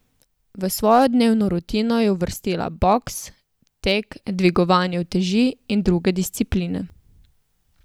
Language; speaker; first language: Slovenian; native; Slovenian